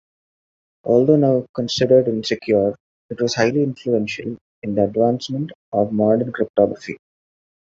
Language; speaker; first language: English; non-native, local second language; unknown